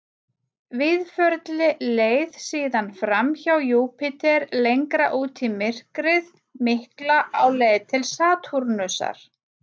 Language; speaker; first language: Icelandic; native; Icelandic